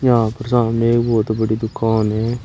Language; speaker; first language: Hindi; native; Hindi